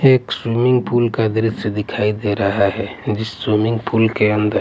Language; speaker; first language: Hindi; non-native, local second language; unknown